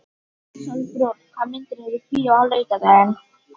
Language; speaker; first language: Icelandic; native; Icelandic